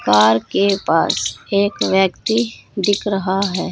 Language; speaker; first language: Hindi; native; Hindi